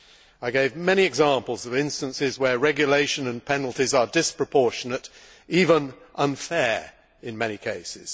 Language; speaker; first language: English; native; English